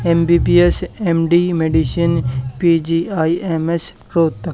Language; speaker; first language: Hindi; native; Hindi